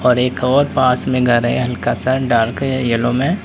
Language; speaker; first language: Hindi; native; Hindi